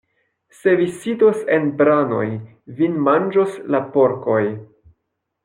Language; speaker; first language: Esperanto; non-native, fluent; French